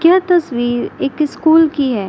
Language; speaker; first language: Hindi; native; Hindi